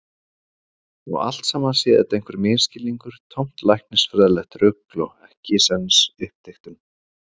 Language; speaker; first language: Icelandic; native; Icelandic